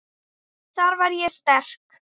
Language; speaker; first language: Icelandic; native; Icelandic